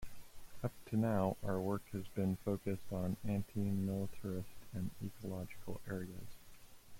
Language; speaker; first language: English; native; English